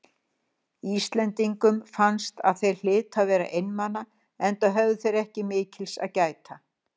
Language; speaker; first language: Icelandic; native; Icelandic